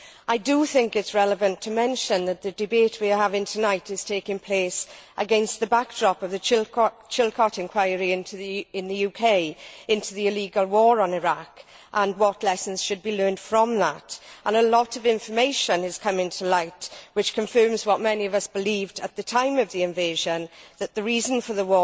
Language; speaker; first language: English; native; English